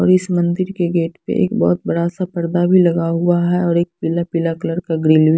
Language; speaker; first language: Hindi; non-native, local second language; Punjabi